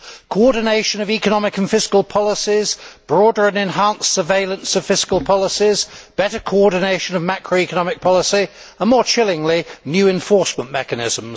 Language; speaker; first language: English; native; English